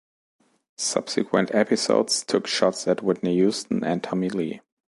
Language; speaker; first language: English; non-native, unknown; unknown